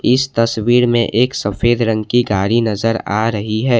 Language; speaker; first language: Hindi; non-native, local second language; Assamese